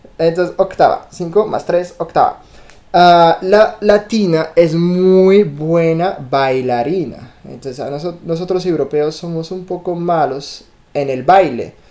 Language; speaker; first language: Spanish; non-native, fluent; French